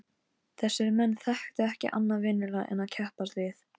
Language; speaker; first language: Icelandic; non-native, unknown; Polish